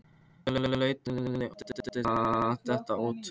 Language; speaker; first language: Icelandic; non-native, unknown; Polish